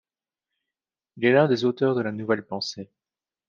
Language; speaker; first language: French; native; French